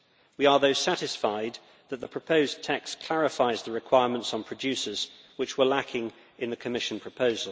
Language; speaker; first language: English; native; English